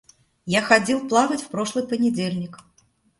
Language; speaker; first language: Russian; native; Russian